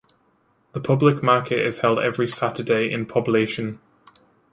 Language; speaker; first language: English; native; English